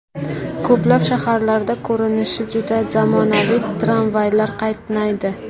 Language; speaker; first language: Uzbek; native; Uzbek